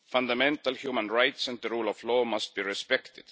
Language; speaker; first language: English; non-native, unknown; Estonian